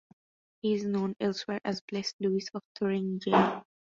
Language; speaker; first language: English; non-native, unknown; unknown